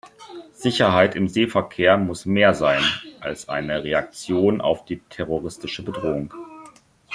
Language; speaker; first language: German; native; German